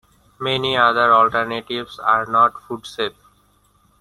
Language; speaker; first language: English; non-native, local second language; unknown